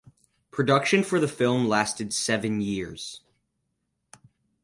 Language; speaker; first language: English; native; English